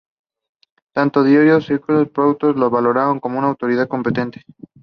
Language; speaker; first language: English; non-native, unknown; Spanish